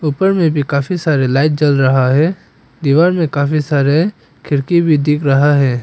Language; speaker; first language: Hindi; non-native, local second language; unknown